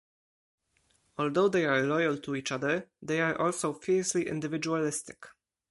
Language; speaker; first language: English; non-native, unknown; Polish